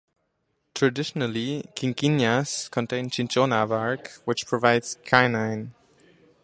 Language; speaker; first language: English; non-native, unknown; German